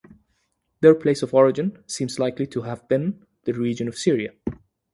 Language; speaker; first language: English; non-native, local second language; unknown